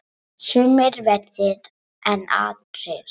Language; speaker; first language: Icelandic; non-native, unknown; English